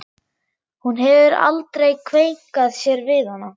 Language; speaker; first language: Icelandic; non-native, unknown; German